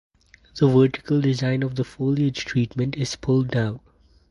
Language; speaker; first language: English; non-native, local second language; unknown